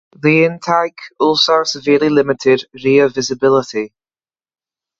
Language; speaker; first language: English; native; English